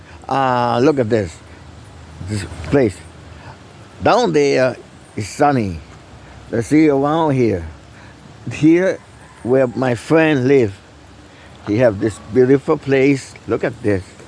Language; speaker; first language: English; non-native, learner; Spanish